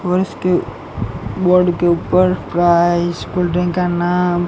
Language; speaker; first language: Hindi; non-native, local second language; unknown